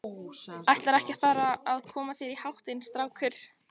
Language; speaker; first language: Icelandic; native; Icelandic